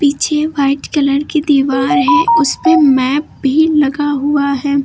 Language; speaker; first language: Hindi; native; Hindi